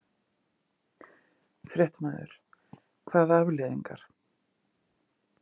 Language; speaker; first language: Icelandic; native; Icelandic